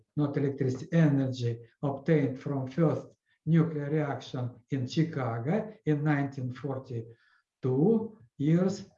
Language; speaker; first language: English; non-native, learner; Russian